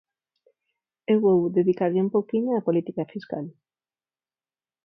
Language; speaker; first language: Galician; non-native, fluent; Spanish